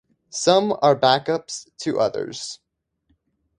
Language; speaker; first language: English; native; English